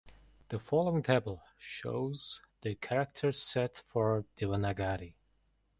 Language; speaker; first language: English; non-native, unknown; Mongolian